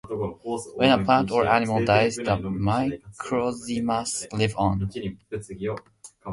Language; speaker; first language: English; non-native, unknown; Japanese